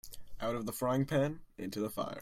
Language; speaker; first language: English; native; English